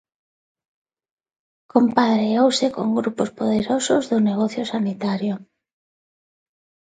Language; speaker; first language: Galician; non-native, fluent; Spanish